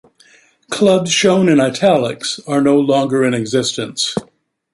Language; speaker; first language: English; native; English